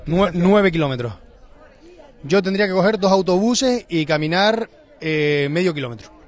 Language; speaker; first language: Spanish; native; Spanish